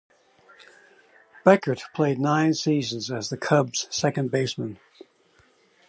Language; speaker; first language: English; native; English